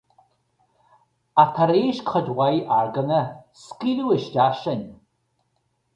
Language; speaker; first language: Irish; native; Irish